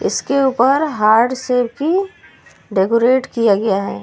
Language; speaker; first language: Hindi; native; Hindi